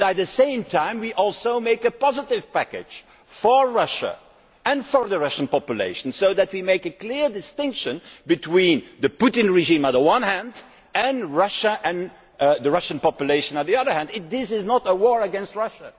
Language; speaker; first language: English; non-native, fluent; Dutch